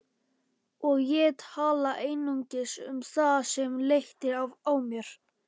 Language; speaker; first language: Icelandic; non-native, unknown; Polish